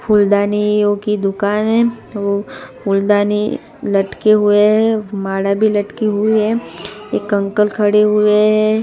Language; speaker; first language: Hindi; non-native, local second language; Gujarati